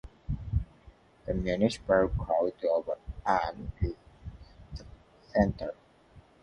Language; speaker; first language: English; non-native, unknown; Japanese